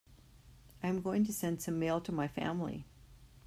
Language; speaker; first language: English; native; English